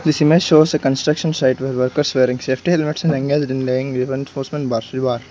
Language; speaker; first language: English; non-native, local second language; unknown